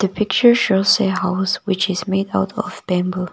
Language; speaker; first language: English; non-native, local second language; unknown